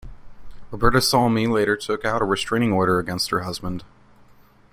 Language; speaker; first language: English; native; English